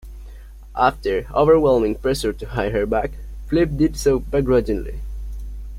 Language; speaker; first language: English; non-native, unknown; Spanish